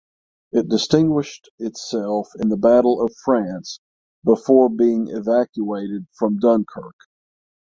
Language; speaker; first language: English; native; English